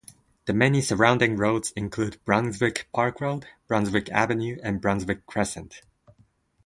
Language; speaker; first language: English; non-native, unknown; Japanese